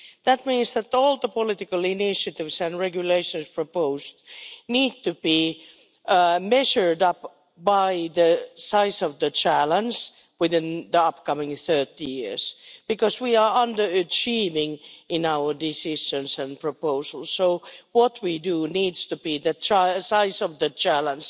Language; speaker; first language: English; non-native, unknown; Finnish